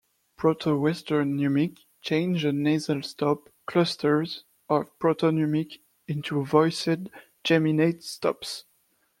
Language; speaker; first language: English; non-native, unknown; French